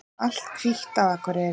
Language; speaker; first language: Icelandic; native; Icelandic